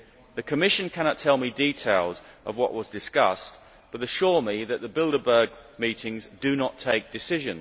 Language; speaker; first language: English; native; English